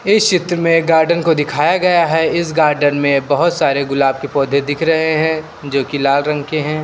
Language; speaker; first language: Hindi; native; Hindi